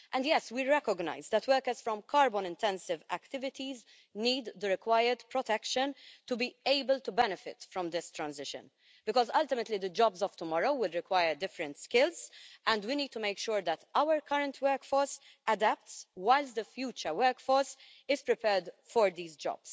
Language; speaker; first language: English; non-native, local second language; Maltese